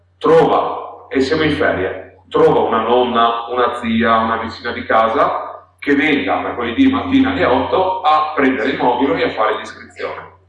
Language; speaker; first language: Italian; non-native, fluent; Polish